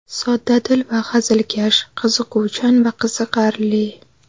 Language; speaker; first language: Uzbek; native; Uzbek